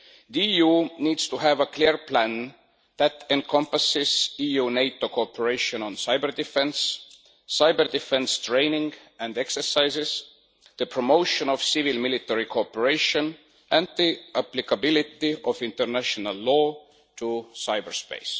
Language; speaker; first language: English; non-native, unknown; Estonian